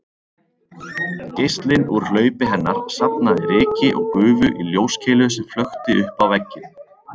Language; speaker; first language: Icelandic; native; Icelandic